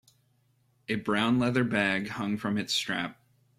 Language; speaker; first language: English; native; English